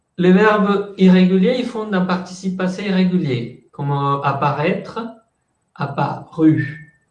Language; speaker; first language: French; non-native, fluent; Spanish